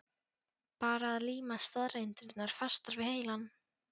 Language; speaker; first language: Icelandic; non-native, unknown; Polish